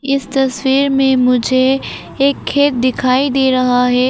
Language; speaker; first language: Hindi; non-native, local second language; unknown